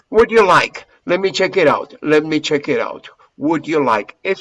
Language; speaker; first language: English; non-native, fluent; Spanish